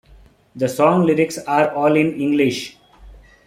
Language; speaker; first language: English; non-native, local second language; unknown